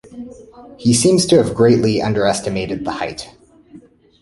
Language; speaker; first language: English; native; English